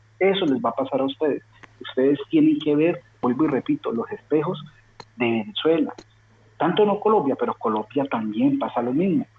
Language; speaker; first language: Spanish; native; Spanish